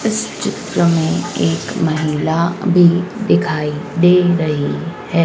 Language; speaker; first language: Hindi; native; Hindi